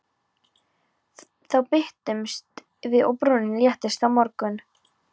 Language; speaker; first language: Icelandic; non-native, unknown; Polish